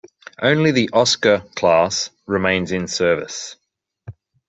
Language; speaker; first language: English; native; English